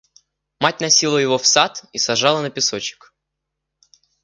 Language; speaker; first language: Russian; native; Russian